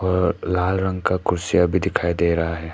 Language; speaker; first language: Hindi; non-native, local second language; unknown